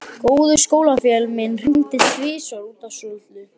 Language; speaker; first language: Icelandic; native; Icelandic